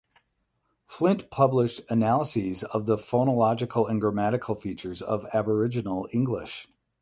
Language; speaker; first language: English; native; English